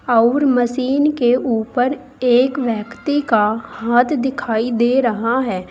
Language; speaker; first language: Hindi; native; Hindi